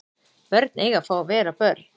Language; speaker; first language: Icelandic; native; Icelandic